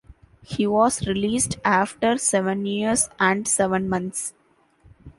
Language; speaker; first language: English; non-native, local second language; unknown